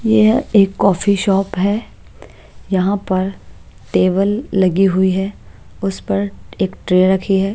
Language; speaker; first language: Hindi; non-native, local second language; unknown